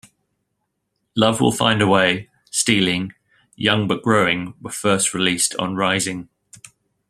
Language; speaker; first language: English; native; English